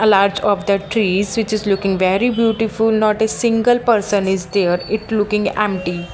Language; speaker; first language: English; non-native, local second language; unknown